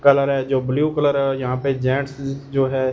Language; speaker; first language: Hindi; non-native, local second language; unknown